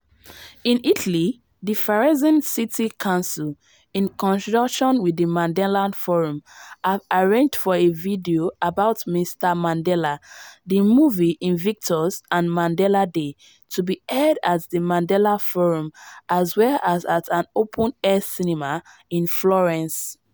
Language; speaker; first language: English; non-native, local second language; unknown